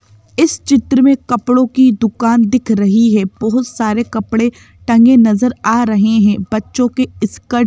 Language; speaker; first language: Hindi; native; Hindi